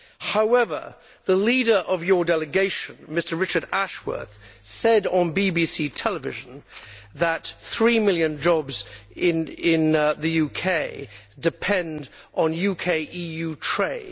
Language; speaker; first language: English; native; English